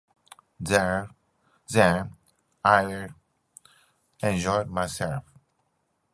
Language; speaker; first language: English; non-native, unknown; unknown